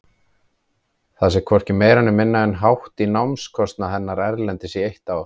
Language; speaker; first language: Icelandic; native; Icelandic